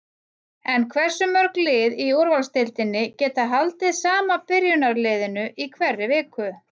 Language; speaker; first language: Icelandic; native; Icelandic